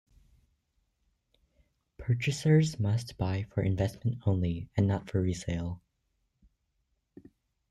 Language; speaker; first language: English; native; English